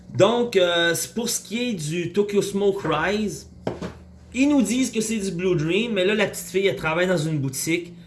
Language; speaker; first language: French; native; French